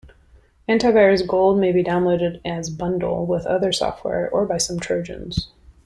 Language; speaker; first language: English; native; English